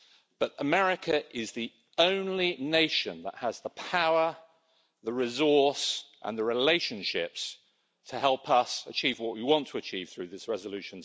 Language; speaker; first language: English; native; English